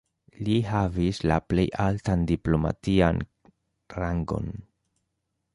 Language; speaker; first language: Esperanto; non-native, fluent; Spanish